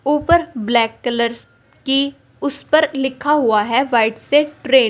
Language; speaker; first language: Hindi; native; Hindi